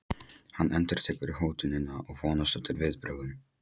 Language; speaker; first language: Icelandic; non-native, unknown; Polish